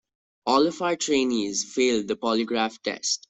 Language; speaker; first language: English; non-native, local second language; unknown